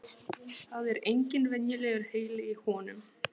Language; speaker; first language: Icelandic; non-native, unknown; Polish